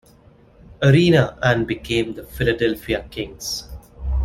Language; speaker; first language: English; non-native, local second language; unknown